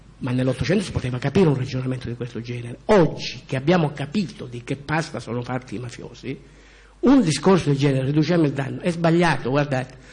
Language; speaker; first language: Italian; native; Italian